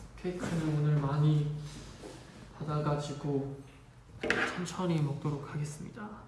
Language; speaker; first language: Korean; non-native, fluent; Chinese